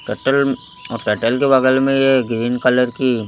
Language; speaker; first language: Hindi; native; Hindi